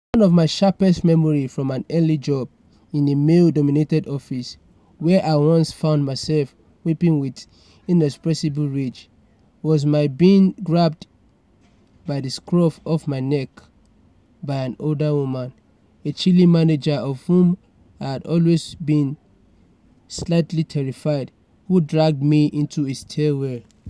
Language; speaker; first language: English; non-native, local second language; Yoruba